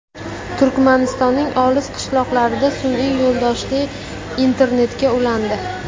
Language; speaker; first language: Uzbek; native; Uzbek